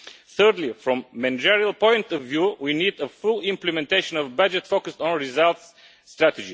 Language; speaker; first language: English; non-native, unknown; Bulgarian